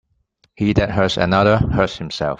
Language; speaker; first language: English; non-native, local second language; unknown